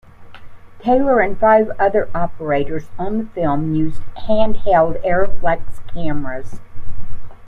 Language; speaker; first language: English; native; English